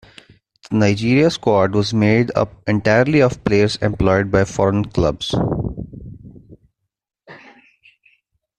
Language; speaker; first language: English; non-native, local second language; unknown